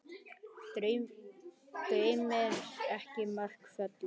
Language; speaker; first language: Icelandic; native; Icelandic